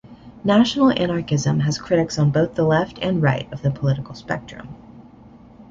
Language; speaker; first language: English; native; English